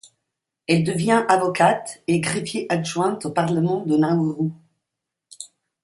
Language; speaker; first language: French; non-native, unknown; Italian